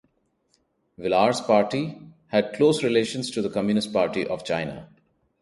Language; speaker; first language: English; non-native, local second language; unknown